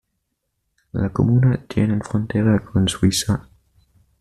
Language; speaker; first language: Spanish; native; Spanish